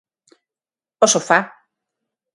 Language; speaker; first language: Galician; non-native, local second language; Spanish